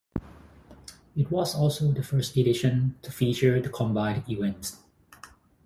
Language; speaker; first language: English; non-native, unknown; Thai